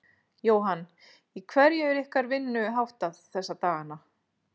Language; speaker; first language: Icelandic; native; Icelandic